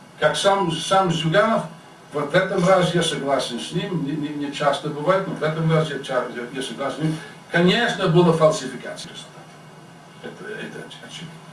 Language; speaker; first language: Russian; non-native, fluent; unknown